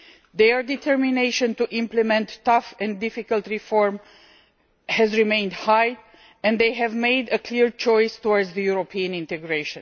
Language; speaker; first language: English; non-native, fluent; Romanian